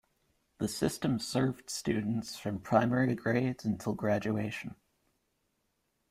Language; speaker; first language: English; native; English